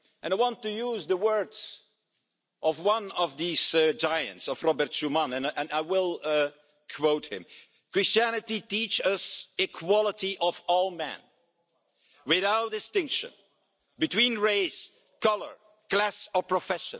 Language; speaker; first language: English; non-native, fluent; Dutch